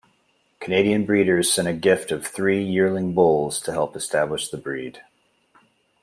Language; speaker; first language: English; native; English